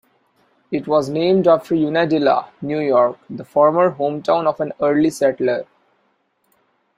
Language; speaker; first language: English; non-native, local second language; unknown